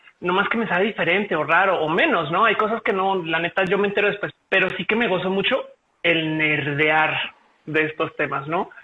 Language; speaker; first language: Spanish; native; Spanish